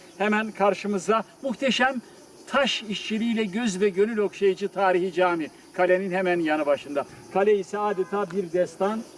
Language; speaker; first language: Turkish; native; Turkish